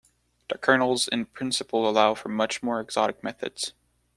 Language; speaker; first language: English; non-native, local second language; French